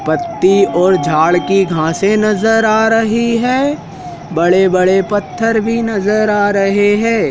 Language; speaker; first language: Hindi; native; Hindi